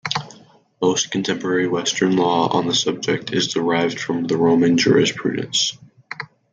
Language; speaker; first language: English; native; English